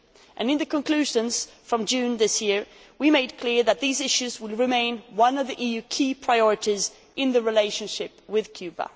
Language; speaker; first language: English; non-native, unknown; Swedish